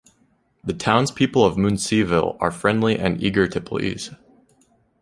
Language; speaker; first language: English; native; English